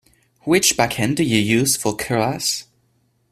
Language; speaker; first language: English; non-native, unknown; French